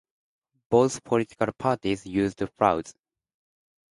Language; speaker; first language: English; non-native, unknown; Japanese